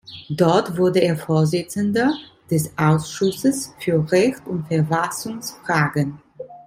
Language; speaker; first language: German; non-native, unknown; Italian